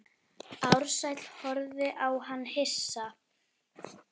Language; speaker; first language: Icelandic; native; Icelandic